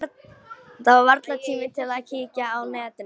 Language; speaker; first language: Icelandic; non-native, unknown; Polish